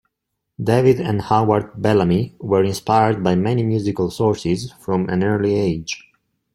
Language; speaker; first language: English; non-native, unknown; Italian